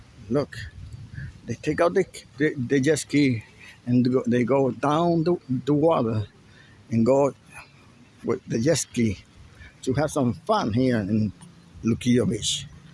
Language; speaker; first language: English; non-native, fluent; Spanish